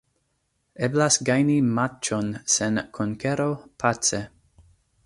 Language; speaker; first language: Esperanto; non-native, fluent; English